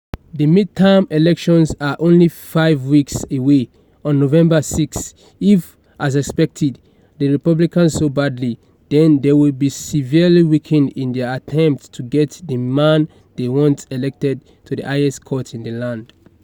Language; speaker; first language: English; non-native, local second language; Yoruba